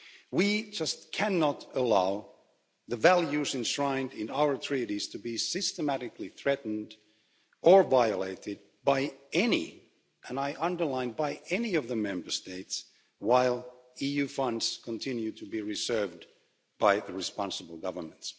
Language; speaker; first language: English; non-native, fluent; Finnish